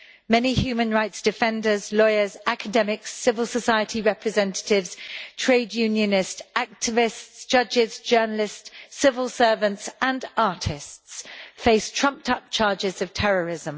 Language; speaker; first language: English; native; English